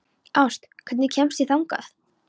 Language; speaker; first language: Icelandic; non-native, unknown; Polish